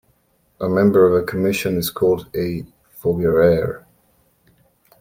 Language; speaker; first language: English; native; English